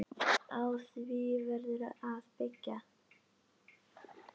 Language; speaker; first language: Icelandic; native; Icelandic